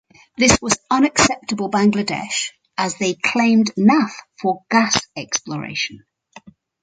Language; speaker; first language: English; native; English